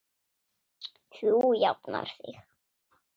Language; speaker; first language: Icelandic; non-native, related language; Swedish